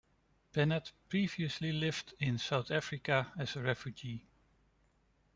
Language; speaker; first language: English; non-native, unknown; Dutch